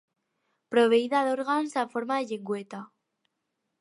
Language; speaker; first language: Catalan; non-native, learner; Spanish